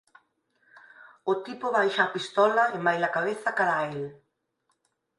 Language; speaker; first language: Galician; native; Galician